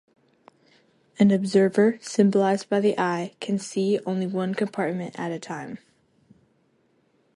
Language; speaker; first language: English; native; English